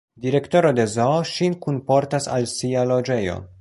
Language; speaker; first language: Esperanto; non-native, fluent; Polish